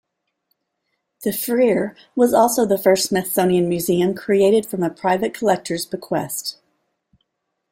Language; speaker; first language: English; native; English